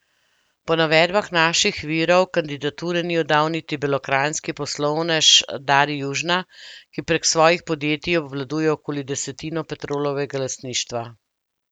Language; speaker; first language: Slovenian; native; Slovenian